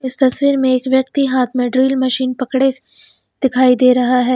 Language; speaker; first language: Hindi; native; Hindi